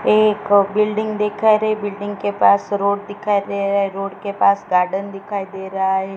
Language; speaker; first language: Hindi; non-native, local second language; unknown